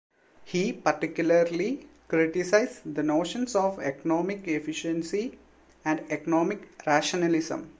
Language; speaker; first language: English; non-native, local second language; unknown